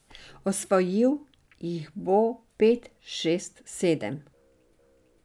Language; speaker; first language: Slovenian; non-native, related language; Serbian